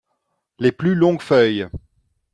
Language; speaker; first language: French; non-native, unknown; Dutch